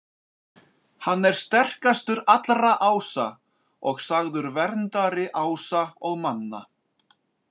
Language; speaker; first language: Icelandic; native; Icelandic